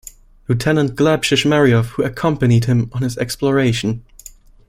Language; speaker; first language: English; non-native, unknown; German